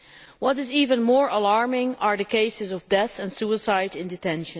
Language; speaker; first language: English; non-native, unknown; Dutch